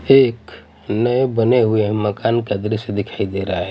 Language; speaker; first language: Hindi; non-native, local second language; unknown